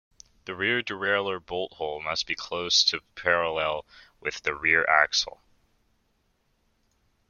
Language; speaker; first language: English; native; English